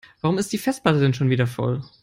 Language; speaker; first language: English; non-native, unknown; German